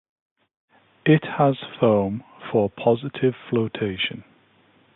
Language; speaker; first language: English; native; English